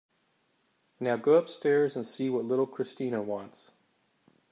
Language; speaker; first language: English; native; English